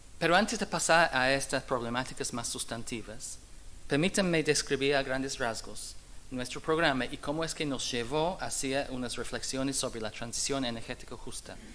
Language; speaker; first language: Spanish; non-native, fluent; English